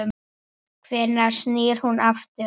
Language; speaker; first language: Icelandic; native; Icelandic